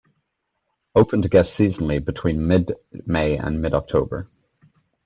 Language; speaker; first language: English; native; English